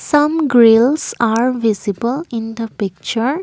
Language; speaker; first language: English; non-native, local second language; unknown